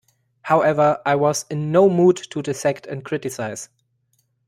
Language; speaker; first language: English; non-native, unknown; German